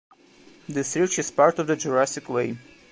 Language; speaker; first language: English; non-native, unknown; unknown